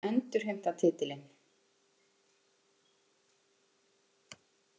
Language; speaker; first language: Icelandic; native; Icelandic